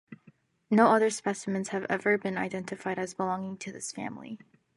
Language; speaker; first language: English; native; English